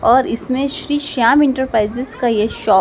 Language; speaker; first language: Hindi; native; Hindi